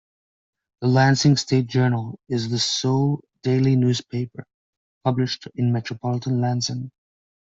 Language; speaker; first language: English; native; English